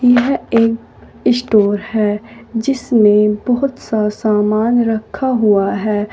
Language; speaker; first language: Hindi; native; Hindi